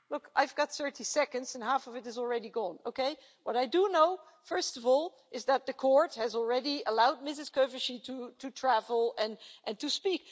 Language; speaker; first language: English; non-native, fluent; Dutch